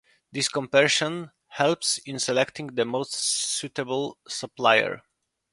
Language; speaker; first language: English; non-native, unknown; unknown